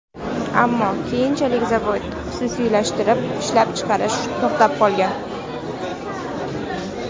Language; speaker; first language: Uzbek; non-native, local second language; Kara-Kalpak